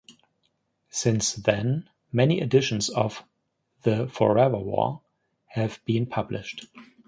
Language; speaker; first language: English; non-native, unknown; German